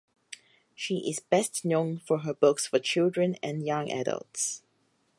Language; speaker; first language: English; non-native, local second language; Cantonese